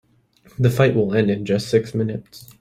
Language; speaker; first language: English; native; English